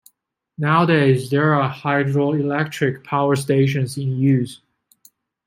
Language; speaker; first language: English; non-native, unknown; Chinese